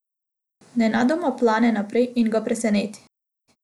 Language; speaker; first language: Slovenian; non-native, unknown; Macedonian